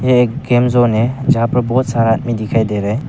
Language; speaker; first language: Hindi; early bilingual, other home language; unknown